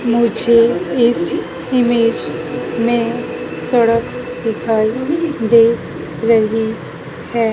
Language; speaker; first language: Hindi; native; Hindi